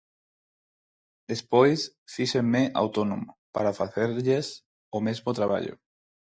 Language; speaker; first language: Galician; non-native, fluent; Spanish